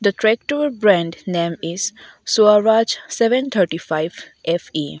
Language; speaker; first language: English; non-native, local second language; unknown